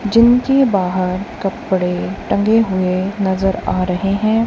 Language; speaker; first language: Hindi; non-native, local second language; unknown